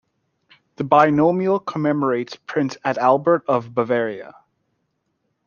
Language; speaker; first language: English; native; English